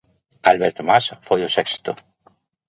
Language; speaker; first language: Galician; native; Galician